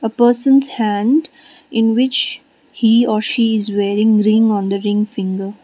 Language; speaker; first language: English; non-native, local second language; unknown